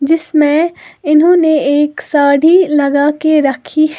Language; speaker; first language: Hindi; native; Hindi